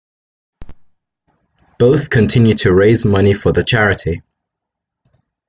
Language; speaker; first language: English; native; English